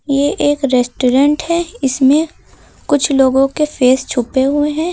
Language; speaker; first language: Hindi; native; Hindi